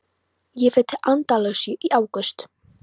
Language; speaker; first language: Icelandic; non-native, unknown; Polish